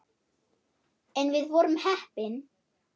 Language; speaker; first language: Icelandic; non-native, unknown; German